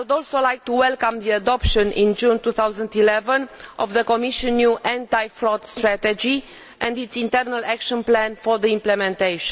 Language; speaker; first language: English; non-native, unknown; Romanian